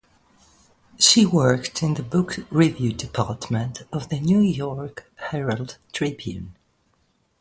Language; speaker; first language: English; non-native, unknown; Greek